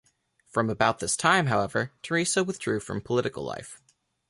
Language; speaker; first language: English; native; English